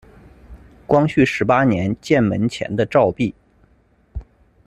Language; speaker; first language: Chinese; native; Chinese